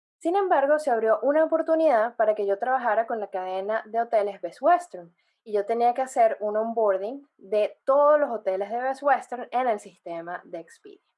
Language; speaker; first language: Spanish; native; Spanish